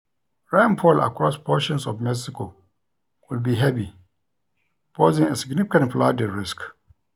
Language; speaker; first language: English; non-native, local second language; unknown